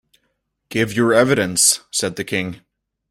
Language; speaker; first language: English; native; English